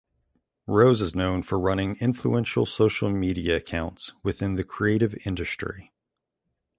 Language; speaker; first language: English; native; English